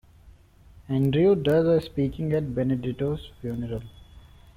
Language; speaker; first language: English; non-native, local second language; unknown